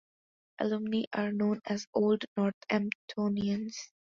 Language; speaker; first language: English; non-native, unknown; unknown